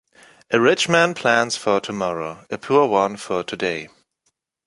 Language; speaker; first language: English; non-native, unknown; German